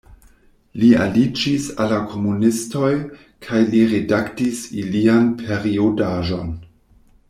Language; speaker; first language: Esperanto; non-native, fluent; German